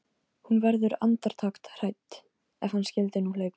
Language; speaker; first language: Icelandic; non-native, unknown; Polish